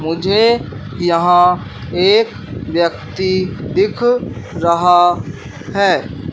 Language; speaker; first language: Hindi; native; Hindi